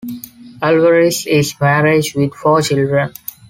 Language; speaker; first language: English; non-native, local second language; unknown